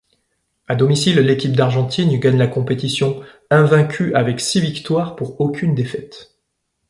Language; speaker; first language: French; native; French